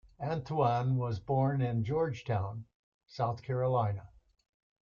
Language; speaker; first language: English; native; English